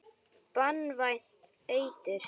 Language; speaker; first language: Icelandic; native; Icelandic